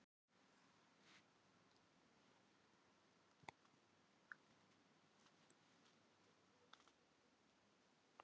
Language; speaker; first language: Icelandic; non-native, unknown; Filipino